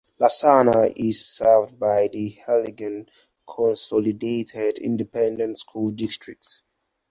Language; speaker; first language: English; non-native, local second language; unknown